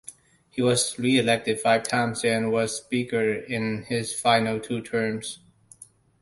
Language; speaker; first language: English; non-native, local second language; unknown